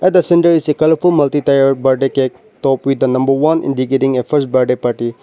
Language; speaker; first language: English; non-native, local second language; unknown